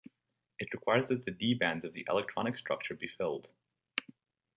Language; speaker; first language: English; native; English